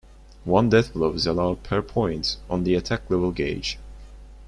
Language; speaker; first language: English; non-native, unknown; Turkish